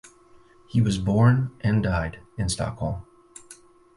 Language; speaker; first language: English; native; English